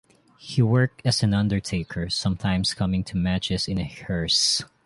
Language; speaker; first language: English; non-native, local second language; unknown